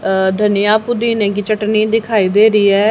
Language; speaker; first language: Hindi; native; Hindi